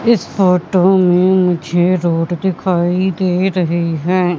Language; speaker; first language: Hindi; native; Hindi